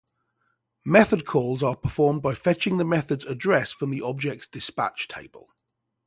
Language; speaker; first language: English; native; English